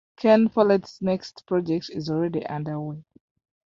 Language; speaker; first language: English; non-native, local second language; Ganda